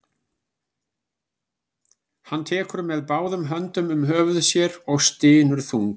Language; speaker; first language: Icelandic; native; Icelandic